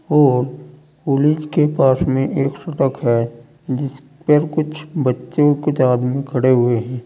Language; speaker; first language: Hindi; native; Hindi